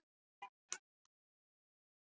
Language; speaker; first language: Icelandic; non-native, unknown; English